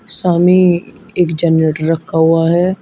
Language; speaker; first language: Hindi; native; Hindi